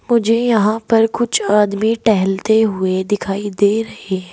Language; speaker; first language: Hindi; native; Hindi